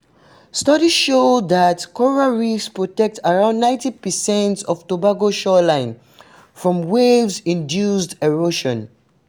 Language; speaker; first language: English; non-native, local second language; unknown